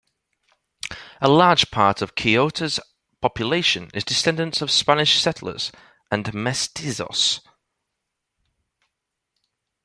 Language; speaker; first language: English; native; English